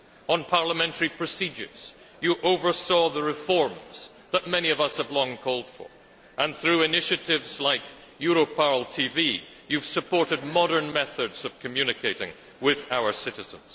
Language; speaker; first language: English; native; English